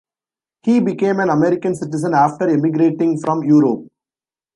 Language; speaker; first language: English; non-native, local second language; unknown